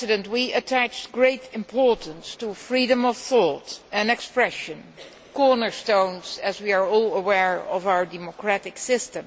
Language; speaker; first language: English; non-native, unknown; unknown